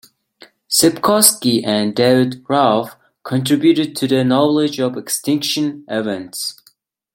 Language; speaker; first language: English; non-native, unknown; Mongolian